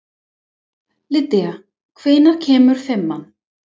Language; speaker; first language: Icelandic; non-native, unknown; English